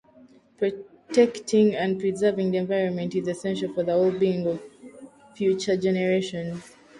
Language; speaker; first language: English; native; English